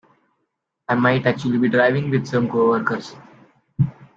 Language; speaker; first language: English; non-native, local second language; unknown